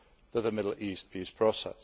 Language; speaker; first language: English; non-native, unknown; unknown